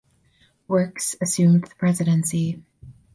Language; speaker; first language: English; native; English